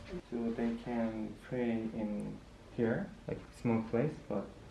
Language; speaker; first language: English; non-native, fluent; Korean